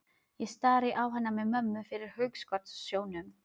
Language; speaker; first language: Icelandic; non-native, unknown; Filipino